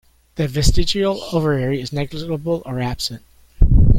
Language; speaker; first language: English; native; English